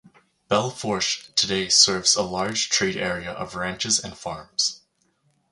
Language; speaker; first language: English; native; English